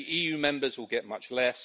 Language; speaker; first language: English; native; English